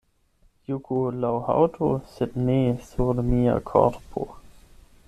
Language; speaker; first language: Esperanto; non-native, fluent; German